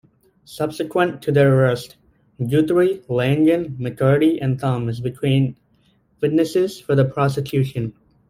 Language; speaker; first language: English; native; English